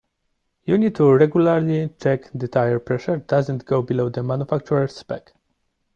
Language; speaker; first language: English; non-native, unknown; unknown